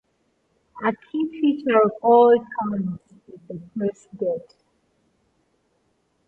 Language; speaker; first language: English; non-native, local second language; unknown